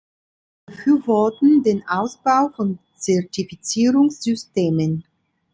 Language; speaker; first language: German; non-native, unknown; Italian